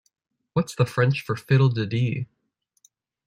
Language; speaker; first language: English; native; English